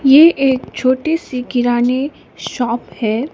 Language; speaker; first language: Hindi; non-native, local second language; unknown